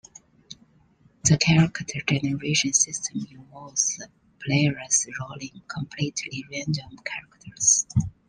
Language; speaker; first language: English; non-native, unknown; Chinese